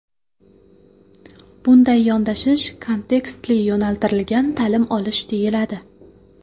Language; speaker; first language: Uzbek; non-native, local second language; Kara-Kalpak